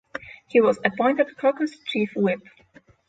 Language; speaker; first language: English; non-native, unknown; Polish